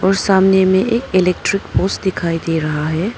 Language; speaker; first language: Hindi; non-native, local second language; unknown